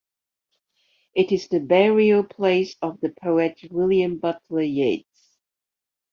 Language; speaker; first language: English; non-native, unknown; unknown